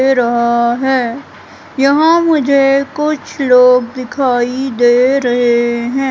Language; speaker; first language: Hindi; native; Hindi